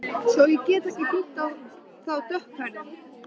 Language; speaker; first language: Icelandic; native; Icelandic